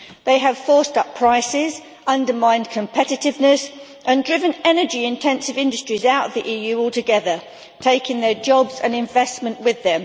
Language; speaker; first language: English; native; English